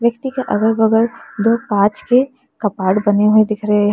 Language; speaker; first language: Hindi; native; Hindi